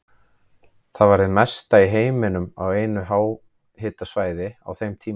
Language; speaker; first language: Icelandic; native; Icelandic